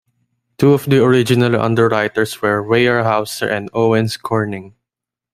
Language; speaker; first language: English; non-native, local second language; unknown